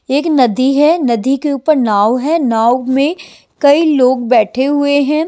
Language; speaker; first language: Hindi; native; Hindi